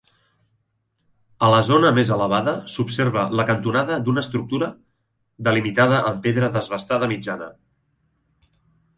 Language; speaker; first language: Catalan; native; Catalan